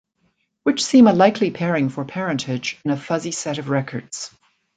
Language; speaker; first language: English; native; English